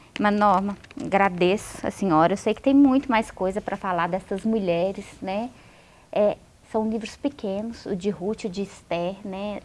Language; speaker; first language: Portuguese; native; Portuguese